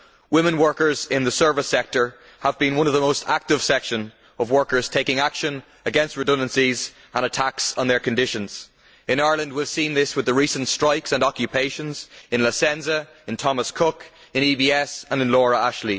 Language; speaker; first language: English; native; English